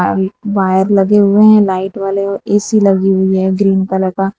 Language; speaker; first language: Hindi; non-native, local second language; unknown